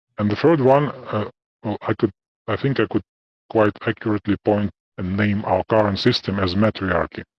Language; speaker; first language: English; non-native, fluent; Russian